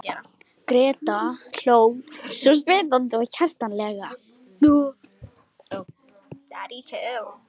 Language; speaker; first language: Icelandic; non-native, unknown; Lithuanian